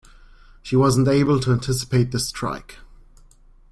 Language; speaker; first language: English; non-native, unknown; German